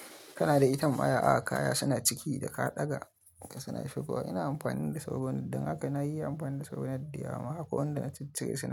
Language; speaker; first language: Hausa; native; Hausa